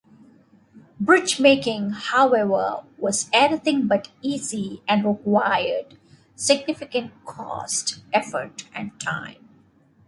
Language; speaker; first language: English; non-native, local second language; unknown